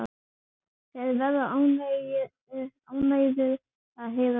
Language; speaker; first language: Icelandic; native; Icelandic